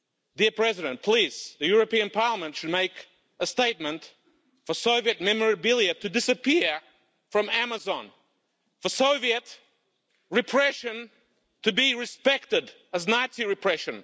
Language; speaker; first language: English; non-native, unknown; Lithuanian